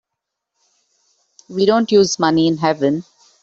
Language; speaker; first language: English; non-native, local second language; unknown